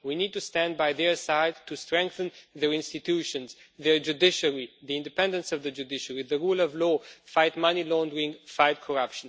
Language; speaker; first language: English; non-native, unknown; Romanian